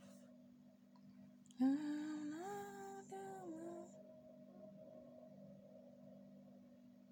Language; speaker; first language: Hausa; native; Hausa